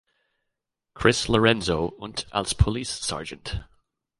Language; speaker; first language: German; non-native, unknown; English